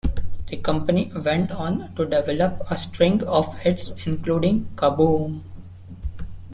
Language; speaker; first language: English; non-native, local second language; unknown